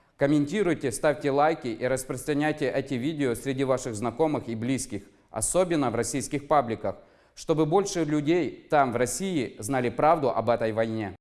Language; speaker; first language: Russian; native; Russian